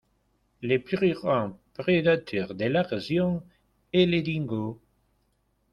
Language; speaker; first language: French; non-native, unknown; Spanish